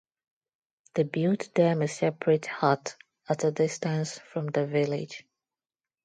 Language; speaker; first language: English; non-native, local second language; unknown